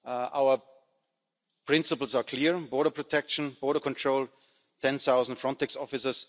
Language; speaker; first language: English; non-native, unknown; German